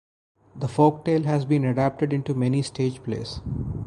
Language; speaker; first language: English; non-native, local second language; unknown